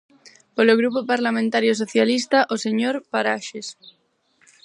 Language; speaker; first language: Galician; non-native, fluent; Spanish